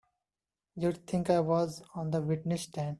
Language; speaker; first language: English; non-native, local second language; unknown